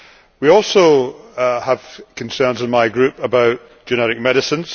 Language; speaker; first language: English; native; English